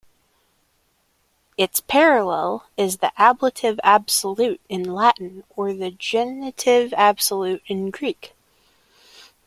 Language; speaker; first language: English; native; English